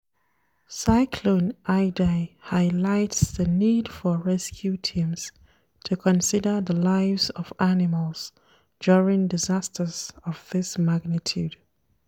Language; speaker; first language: English; non-native, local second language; Hausa